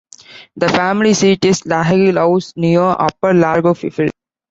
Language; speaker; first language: English; non-native, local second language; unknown